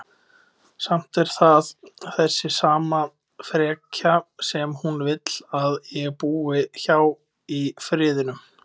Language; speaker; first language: Icelandic; native; Icelandic